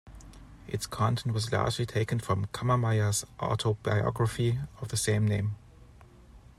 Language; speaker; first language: English; non-native, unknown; German